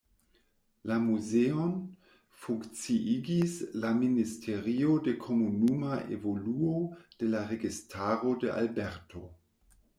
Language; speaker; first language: Esperanto; non-native, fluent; German